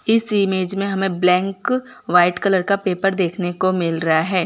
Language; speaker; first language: Hindi; non-native, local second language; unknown